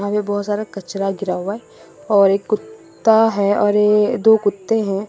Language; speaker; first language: Hindi; non-native, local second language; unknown